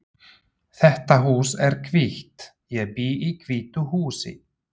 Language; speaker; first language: Icelandic; non-native, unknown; Slovak